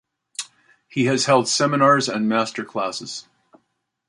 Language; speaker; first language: English; native; English